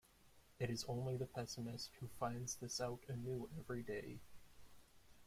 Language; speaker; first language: English; native; English